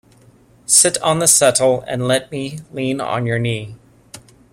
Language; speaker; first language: English; native; English